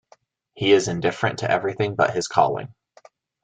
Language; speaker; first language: English; native; English